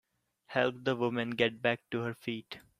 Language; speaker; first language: English; non-native, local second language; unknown